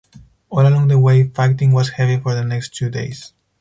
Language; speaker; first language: English; non-native, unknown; Spanish